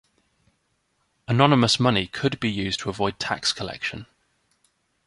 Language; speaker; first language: English; native; English